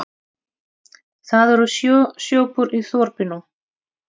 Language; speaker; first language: Icelandic; non-native, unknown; Russian